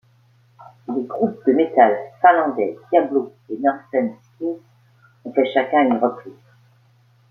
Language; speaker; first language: French; native; French